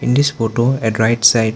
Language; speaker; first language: English; non-native, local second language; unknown